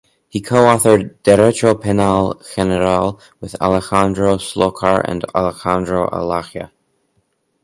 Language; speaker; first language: English; native; English